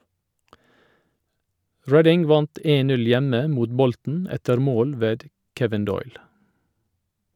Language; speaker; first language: Norwegian; native; Norwegian